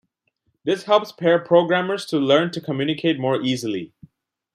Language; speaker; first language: English; non-native, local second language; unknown